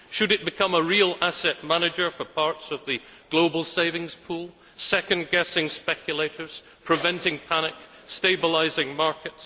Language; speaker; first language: English; native; English